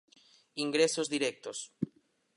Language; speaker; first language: Galician; native; Galician